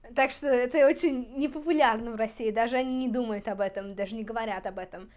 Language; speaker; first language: Russian; early bilingual, heritage; Russian